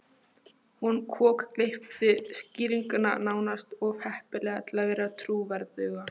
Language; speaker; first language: Icelandic; non-native, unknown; Polish